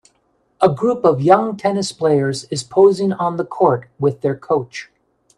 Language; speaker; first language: English; native; English